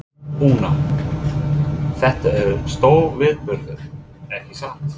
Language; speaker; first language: Icelandic; non-native, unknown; English